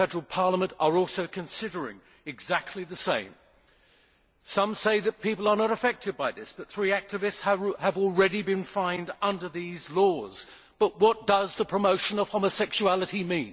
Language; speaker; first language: English; native; English